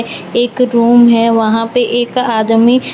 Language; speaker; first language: Hindi; non-native, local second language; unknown